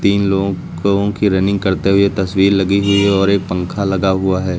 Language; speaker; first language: Hindi; native; Hindi